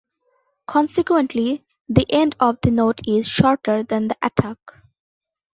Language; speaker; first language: English; non-native, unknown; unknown